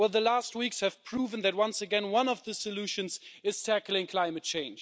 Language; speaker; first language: English; non-native, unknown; German